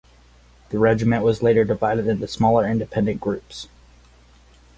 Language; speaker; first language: English; native; English